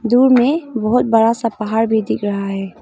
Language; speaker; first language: Hindi; non-native, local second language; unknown